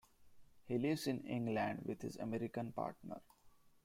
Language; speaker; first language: English; non-native, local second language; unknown